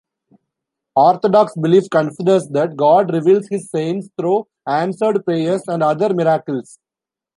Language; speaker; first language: English; non-native, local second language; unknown